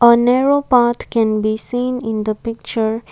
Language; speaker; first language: English; non-native, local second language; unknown